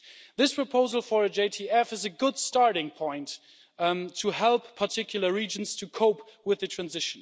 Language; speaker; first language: English; non-native, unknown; German